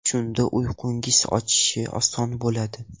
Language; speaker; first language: Uzbek; non-native, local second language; Russian